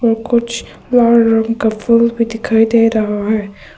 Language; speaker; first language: Hindi; early bilingual, other home language; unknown